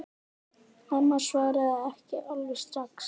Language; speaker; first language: Icelandic; native; Icelandic